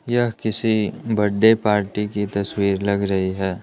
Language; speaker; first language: Hindi; non-native, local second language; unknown